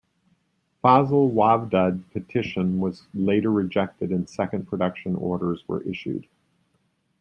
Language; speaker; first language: English; native; English